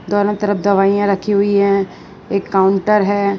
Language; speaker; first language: Hindi; non-native, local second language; Gujarati